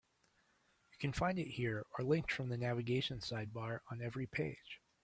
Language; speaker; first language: English; native; English